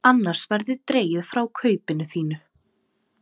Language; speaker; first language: Icelandic; non-native, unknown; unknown